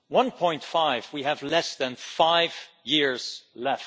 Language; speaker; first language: English; non-native, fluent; Dutch